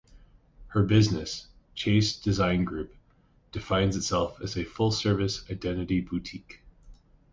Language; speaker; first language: English; native; English